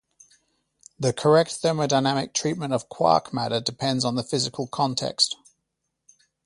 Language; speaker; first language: English; native; English